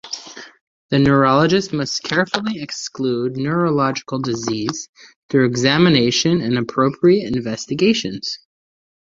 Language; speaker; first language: English; native; English